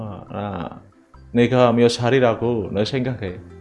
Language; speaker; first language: Korean; non-native, fluent; Indonesian